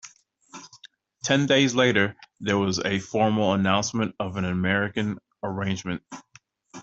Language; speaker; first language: English; native; English